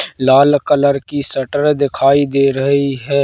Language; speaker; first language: Hindi; native; Hindi